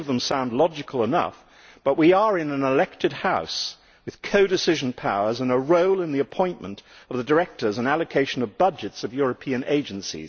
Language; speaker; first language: English; native; English